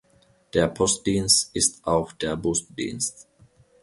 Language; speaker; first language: German; non-native, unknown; Finnish